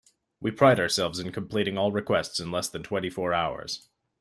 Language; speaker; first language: English; native; English